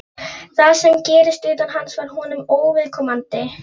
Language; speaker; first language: Icelandic; non-native, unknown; Polish